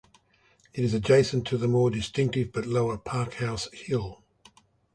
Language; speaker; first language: English; native; English